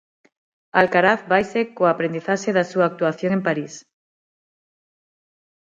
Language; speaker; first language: Galician; non-native, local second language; Spanish